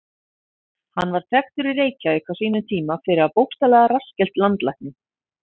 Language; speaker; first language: Icelandic; native; Icelandic